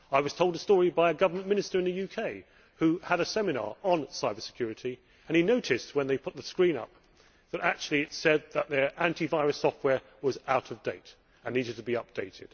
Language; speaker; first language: English; native; English